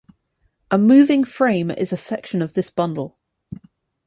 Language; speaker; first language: English; native; English